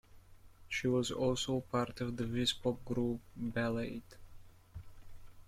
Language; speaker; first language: English; native; English